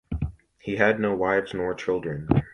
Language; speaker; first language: English; native; English